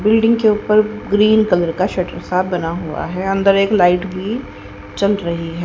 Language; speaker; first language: Hindi; native; Hindi